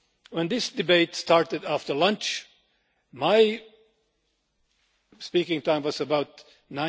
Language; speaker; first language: English; non-native, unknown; Finnish